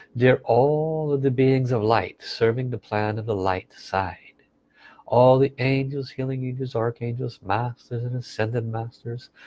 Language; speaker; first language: English; native; English